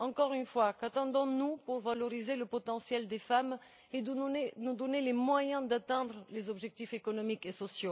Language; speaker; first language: French; non-native, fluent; Bulgarian